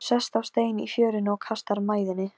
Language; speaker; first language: Icelandic; non-native, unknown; Polish